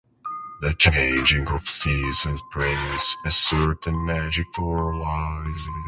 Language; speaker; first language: English; non-native, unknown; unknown